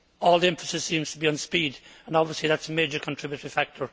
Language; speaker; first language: English; native; English